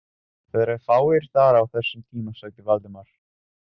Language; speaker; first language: Icelandic; non-native, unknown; Italian